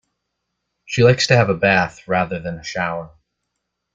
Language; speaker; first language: English; native; English